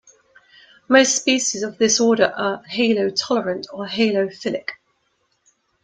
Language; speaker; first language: English; native; English